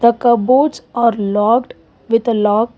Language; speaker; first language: English; non-native, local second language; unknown